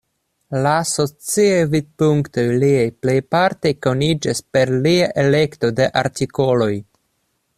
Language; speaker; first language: Esperanto; non-native, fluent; Russian